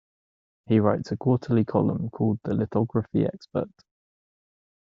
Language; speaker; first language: English; native; English